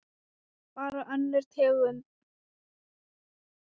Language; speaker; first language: Icelandic; non-native, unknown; Thai